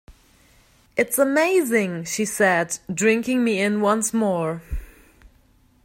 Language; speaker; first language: English; non-native, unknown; German